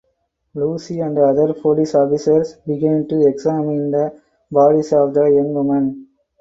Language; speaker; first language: English; non-native, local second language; Tamil